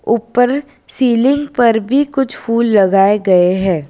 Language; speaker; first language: Hindi; non-native, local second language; Gujarati